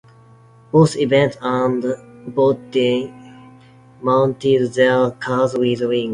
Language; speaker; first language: English; non-native, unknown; Japanese